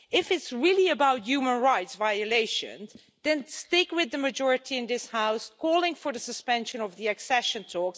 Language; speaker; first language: English; non-native, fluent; Dutch